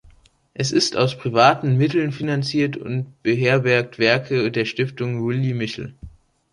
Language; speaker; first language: German; native; German